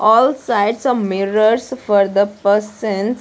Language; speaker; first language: English; non-native, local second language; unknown